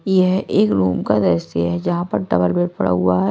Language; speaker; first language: Hindi; non-native, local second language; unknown